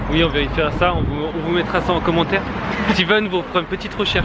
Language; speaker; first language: French; native; French